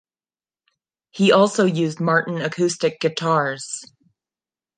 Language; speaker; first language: English; non-native, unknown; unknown